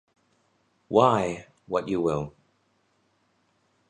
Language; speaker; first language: English; native; English